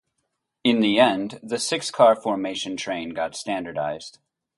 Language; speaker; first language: English; native; English